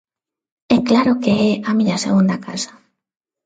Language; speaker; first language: Galician; non-native, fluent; Spanish